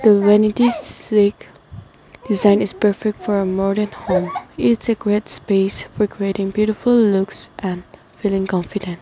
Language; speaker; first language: English; non-native, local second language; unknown